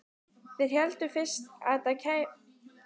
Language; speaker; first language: Icelandic; native; Icelandic